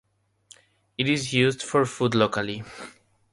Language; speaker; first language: English; non-native, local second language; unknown